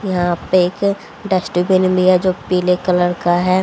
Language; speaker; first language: Hindi; native; Hindi